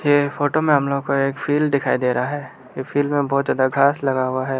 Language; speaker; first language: Hindi; non-native, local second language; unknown